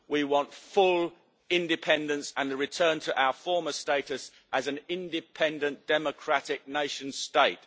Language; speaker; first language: English; native; English